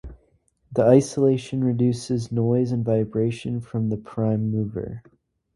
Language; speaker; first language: English; native; English